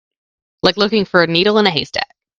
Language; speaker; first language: English; native; English